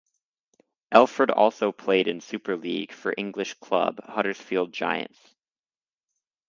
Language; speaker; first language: English; native; English